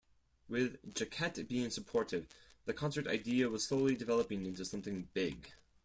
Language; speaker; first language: English; non-native, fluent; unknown